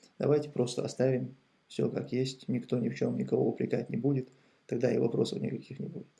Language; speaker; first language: Russian; non-native, local second language; Chechen